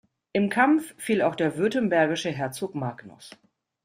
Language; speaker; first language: German; native; German